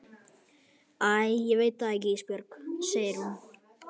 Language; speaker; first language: Icelandic; native; Icelandic